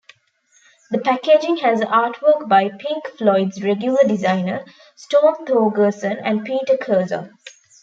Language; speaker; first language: English; non-native, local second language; Tamil